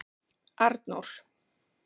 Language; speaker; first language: Icelandic; native; Icelandic